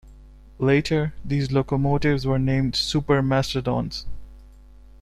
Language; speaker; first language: English; non-native, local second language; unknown